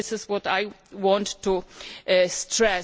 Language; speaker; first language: English; non-native, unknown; Polish